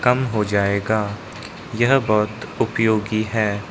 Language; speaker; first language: Hindi; non-native, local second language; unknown